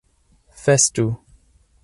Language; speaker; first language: Esperanto; non-native, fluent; English